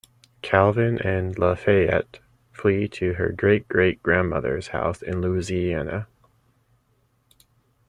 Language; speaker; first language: English; native; English